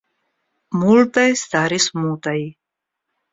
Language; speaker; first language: Esperanto; non-native, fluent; Russian